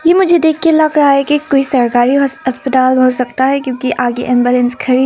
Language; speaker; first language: Hindi; non-native, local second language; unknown